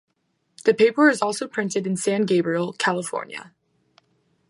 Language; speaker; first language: English; native; English